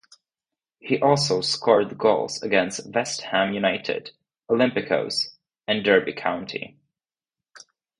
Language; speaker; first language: English; non-native, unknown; Czech